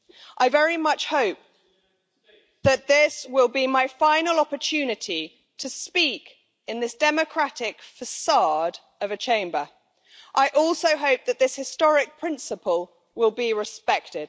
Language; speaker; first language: English; native; English